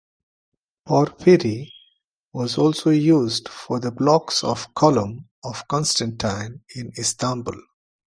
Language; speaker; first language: English; non-native, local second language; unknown